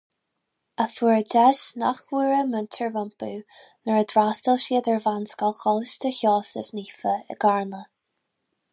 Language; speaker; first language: Irish; non-native, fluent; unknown